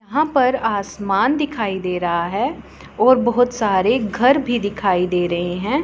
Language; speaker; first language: Hindi; non-native, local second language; Punjabi